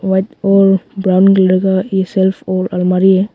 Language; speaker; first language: Hindi; non-native, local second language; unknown